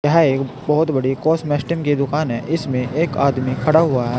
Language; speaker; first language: Hindi; native; Hindi